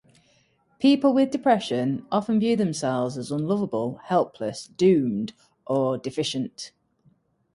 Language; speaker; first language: English; native; English